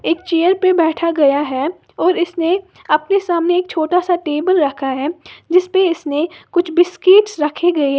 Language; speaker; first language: Hindi; native; Hindi